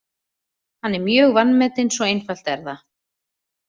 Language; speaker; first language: Icelandic; native; Icelandic